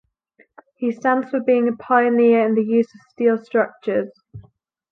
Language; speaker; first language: English; non-native, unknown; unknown